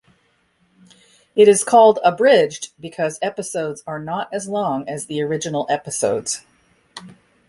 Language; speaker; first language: English; native; English